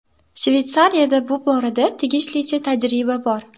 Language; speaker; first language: Uzbek; native; Uzbek